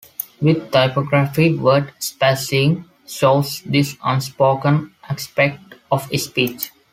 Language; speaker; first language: English; non-native, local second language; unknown